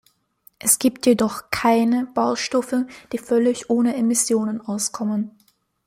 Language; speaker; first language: German; native; German